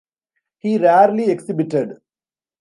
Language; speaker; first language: English; non-native, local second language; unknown